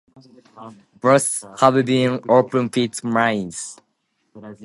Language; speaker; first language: English; non-native, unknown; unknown